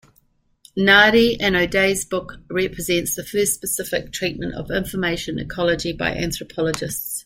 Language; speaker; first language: English; native; English